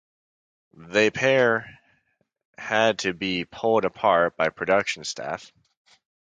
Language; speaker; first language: English; native; English